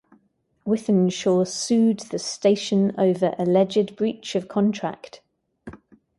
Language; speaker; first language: English; native; English